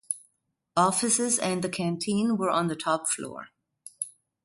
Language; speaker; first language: English; non-native, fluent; German